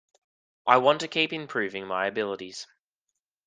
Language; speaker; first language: English; native; English